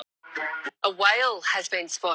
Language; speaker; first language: Icelandic; non-native, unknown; Thai